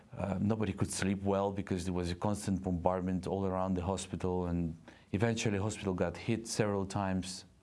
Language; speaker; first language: English; non-native, fluent; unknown